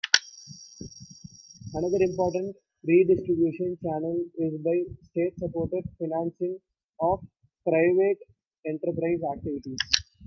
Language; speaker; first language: English; non-native, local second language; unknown